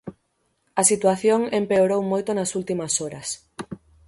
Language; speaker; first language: Galician; native; Galician